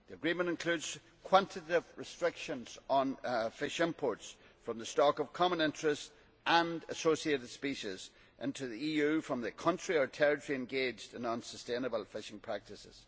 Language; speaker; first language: English; native; English